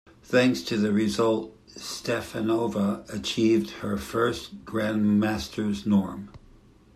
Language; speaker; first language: English; native; English